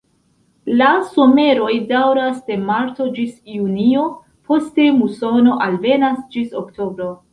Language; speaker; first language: Esperanto; non-native, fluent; Central Kurdish